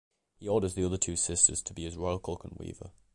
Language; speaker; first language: English; native; English